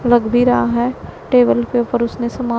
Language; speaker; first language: Hindi; non-native, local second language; Punjabi